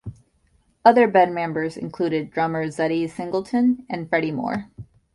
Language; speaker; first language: English; native; English